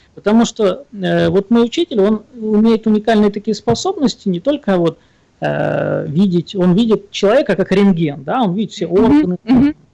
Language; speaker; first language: Russian; native; Russian